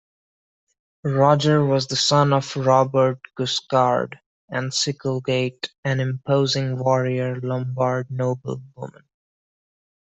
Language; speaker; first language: English; non-native, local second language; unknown